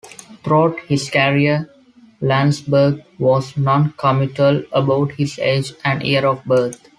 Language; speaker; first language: English; non-native, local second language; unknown